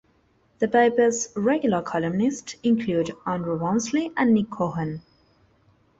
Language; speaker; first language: English; non-native, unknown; Spanish